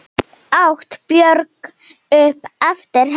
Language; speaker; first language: Icelandic; non-native, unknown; Slovenian